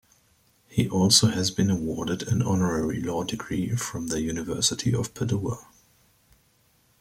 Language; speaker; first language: English; native; English